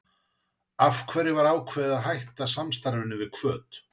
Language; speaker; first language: Icelandic; native; Icelandic